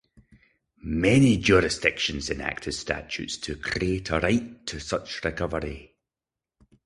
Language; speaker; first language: English; native; English